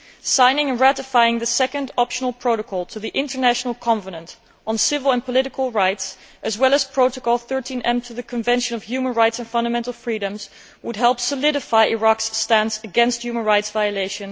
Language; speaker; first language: English; non-native, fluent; Dutch